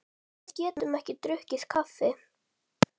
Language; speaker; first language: Icelandic; native; Icelandic